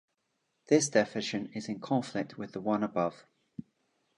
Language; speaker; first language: English; native; English